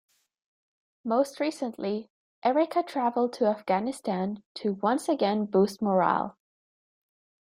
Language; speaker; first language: English; native; English